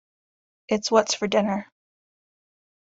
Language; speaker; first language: English; native; English